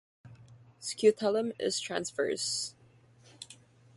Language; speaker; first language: English; non-native, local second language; Filipino